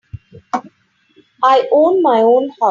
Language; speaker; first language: English; non-native, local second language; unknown